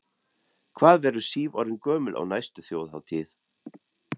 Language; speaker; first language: Icelandic; non-native, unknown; German